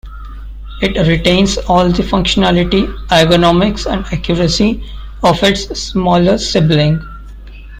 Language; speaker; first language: English; non-native, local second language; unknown